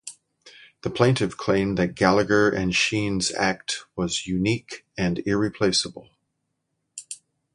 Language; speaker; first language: English; native; English